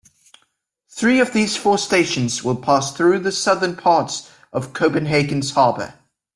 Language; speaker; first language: English; native; English